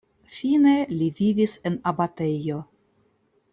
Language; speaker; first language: Esperanto; non-native, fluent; Russian